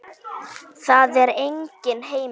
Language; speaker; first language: Icelandic; native; Icelandic